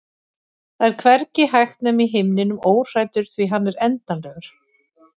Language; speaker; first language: Icelandic; native; Icelandic